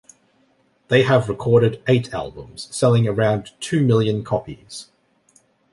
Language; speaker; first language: English; native; English